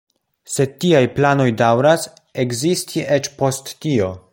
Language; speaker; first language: Esperanto; non-native, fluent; Polish